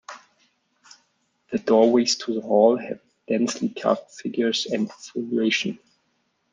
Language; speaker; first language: English; non-native, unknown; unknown